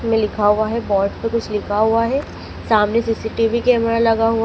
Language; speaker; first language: Hindi; native; Hindi